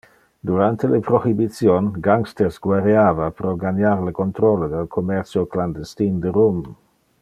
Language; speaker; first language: Interlingua; non-native, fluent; Dutch